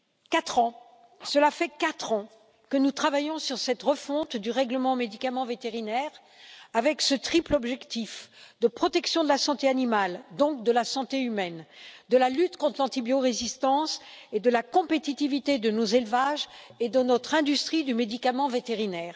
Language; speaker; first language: French; native; French